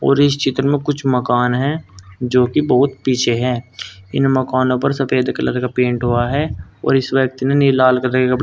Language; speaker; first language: Hindi; native; Hindi